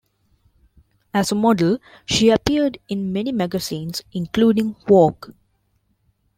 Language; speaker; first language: English; non-native, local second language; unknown